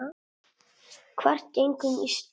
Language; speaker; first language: Icelandic; non-native, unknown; Italian